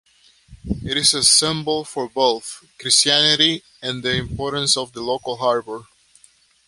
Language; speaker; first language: English; native; English